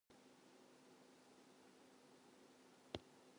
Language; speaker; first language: English; non-native, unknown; Japanese